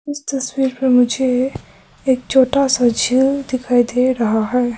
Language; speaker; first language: Hindi; non-native, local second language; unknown